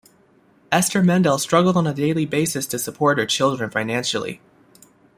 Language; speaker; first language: English; native; English